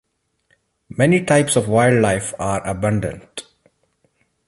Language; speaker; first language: English; non-native, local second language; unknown